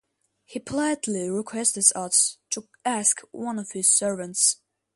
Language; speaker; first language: English; non-native, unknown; Russian